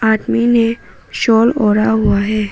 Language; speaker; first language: Hindi; non-native, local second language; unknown